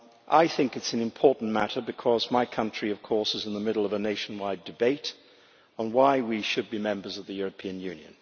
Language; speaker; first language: English; native; English